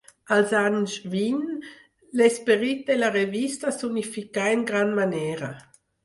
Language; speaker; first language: Catalan; non-native, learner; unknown